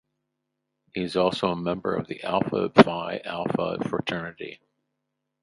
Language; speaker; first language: English; native; English